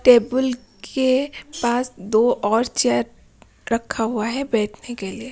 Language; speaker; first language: Hindi; non-native, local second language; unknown